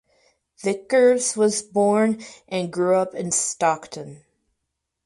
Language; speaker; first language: English; native; English